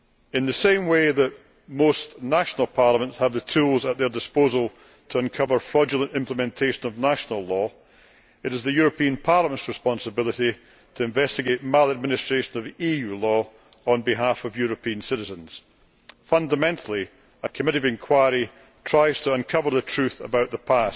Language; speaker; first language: English; native; English